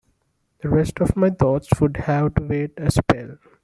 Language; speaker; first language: English; non-native, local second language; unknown